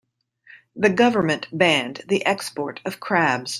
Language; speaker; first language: English; native; English